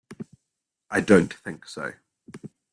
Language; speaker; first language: English; native; English